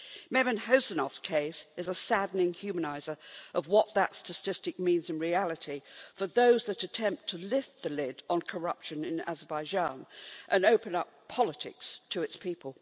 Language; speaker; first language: English; native; English